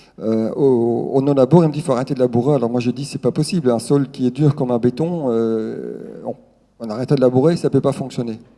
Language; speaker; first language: French; non-native, local second language; Swiss German